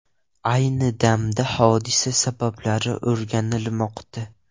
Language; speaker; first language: Uzbek; non-native, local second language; Russian